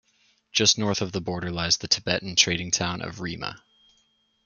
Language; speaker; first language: English; native; English